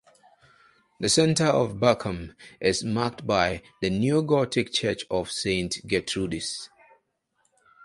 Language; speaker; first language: English; non-native, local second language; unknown